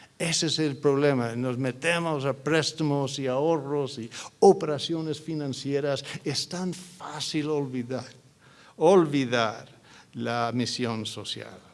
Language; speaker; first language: Spanish; non-native, fluent; English